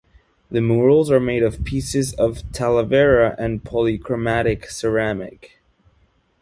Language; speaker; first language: English; non-native, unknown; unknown